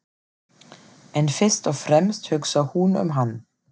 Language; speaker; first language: Icelandic; non-native, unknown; German